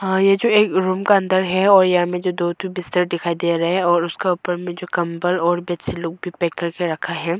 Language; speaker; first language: Hindi; non-native, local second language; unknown